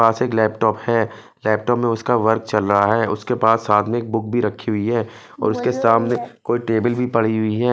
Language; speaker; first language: Hindi; non-native, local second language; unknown